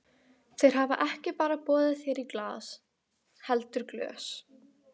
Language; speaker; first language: Icelandic; native; Icelandic